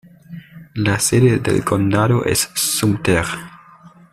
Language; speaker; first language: Spanish; native; Spanish